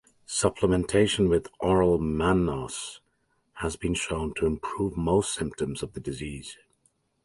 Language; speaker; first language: English; native; English